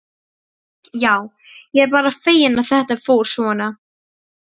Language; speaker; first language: Icelandic; non-native, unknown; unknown